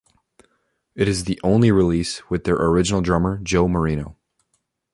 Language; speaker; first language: English; native; English